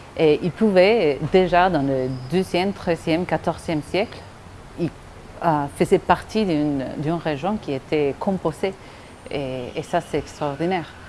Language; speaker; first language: French; non-native, fluent; Spanish